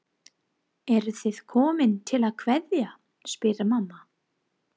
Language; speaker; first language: Icelandic; non-native, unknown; English